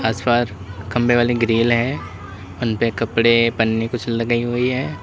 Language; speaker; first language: Hindi; native; Hindi